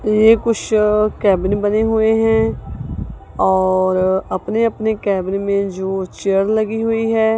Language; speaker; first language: Hindi; non-native, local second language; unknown